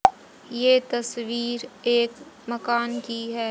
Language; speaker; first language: Hindi; native; Hindi